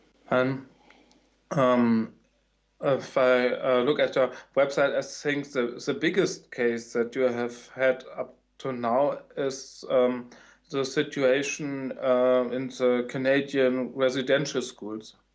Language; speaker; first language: English; non-native, fluent; German